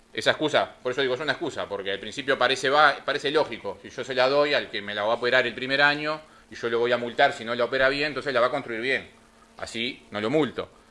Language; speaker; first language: Spanish; native; Spanish